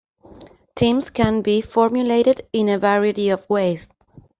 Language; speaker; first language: English; non-native, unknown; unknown